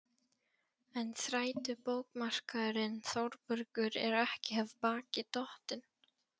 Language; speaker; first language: Icelandic; non-native, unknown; Polish